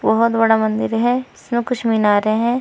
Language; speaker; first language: Hindi; native; Hindi